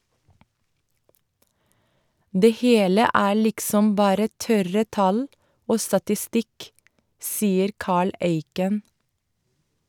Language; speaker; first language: Norwegian; non-native, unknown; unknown